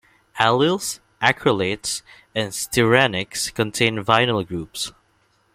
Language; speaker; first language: English; non-native, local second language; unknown